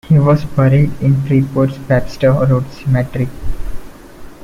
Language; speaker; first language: English; non-native, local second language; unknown